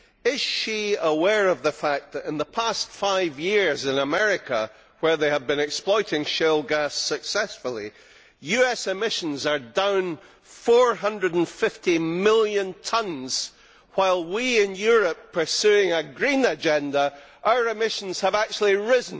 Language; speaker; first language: English; native; English